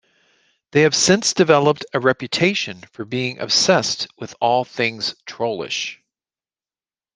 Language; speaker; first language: English; native; English